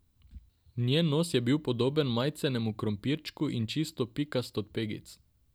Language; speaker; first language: Slovenian; non-native, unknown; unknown